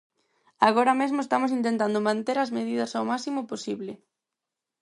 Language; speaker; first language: Galician; non-native, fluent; Spanish